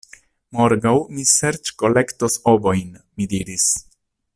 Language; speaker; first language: Esperanto; non-native, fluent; Italian